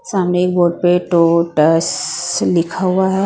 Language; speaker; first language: Hindi; non-native, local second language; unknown